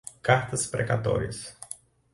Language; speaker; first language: Portuguese; native; Portuguese